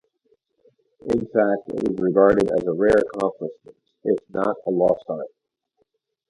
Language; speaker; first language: English; native; English